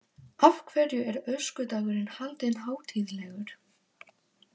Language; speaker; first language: Icelandic; non-native, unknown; Polish